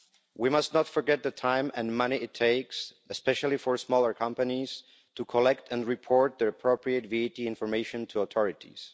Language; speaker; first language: English; non-native, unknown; Czech